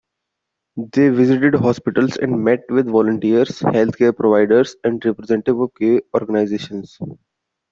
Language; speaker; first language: English; non-native, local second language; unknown